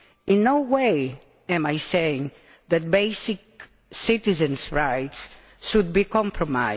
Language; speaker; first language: English; non-native, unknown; Greek